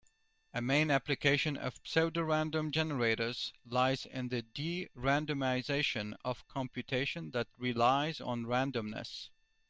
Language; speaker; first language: English; native; English